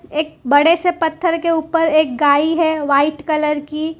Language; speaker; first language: Hindi; non-native, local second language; Gujarati